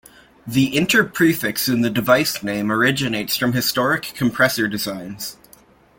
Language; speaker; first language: English; native; English